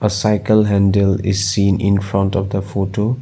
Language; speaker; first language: English; non-native, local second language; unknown